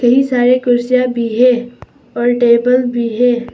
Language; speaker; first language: Hindi; non-native, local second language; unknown